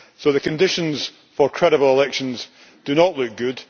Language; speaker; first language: English; native; English